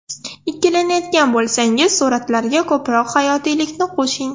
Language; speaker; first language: Uzbek; non-native, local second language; Russian